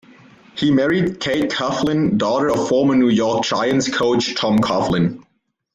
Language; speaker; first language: English; non-native, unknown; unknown